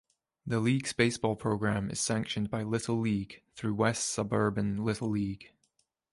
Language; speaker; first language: English; native; English